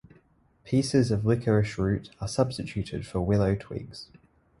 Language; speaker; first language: English; native; English